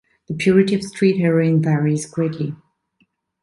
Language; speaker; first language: English; non-native, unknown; Italian